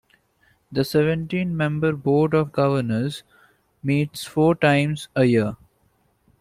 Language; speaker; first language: English; non-native, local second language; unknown